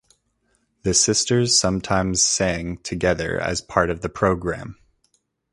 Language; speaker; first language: English; native; English